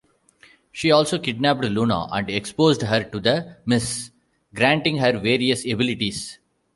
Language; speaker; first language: English; non-native, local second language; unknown